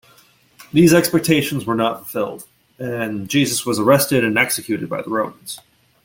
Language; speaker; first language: English; native; English